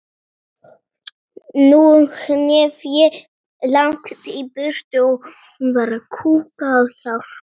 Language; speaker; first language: Icelandic; native; Icelandic